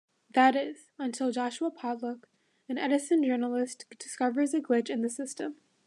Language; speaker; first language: English; native; English